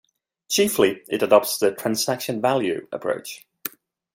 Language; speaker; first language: English; non-native, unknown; Swedish